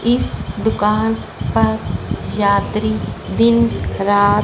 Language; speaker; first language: Hindi; non-native, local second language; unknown